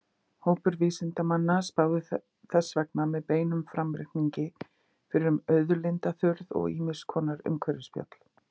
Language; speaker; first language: Icelandic; native; Icelandic